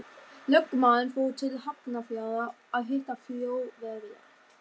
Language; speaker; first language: Icelandic; non-native, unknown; German